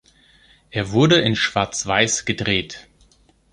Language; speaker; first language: German; non-native, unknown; Greek